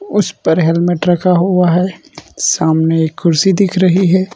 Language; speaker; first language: Hindi; non-native, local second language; Gujarati